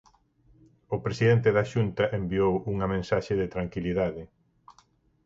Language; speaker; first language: Galician; native; Galician